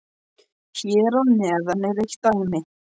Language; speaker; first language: Icelandic; non-native, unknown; Polish